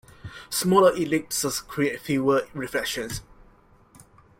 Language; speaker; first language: English; non-native, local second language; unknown